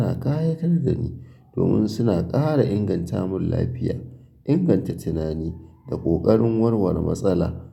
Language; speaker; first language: Hausa; native; Hausa